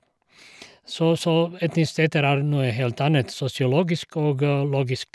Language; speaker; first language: Norwegian; non-native, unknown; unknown